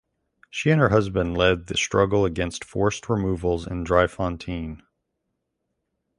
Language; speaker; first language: English; native; English